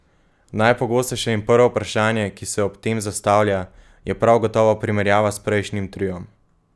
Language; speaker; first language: Slovenian; native; Slovenian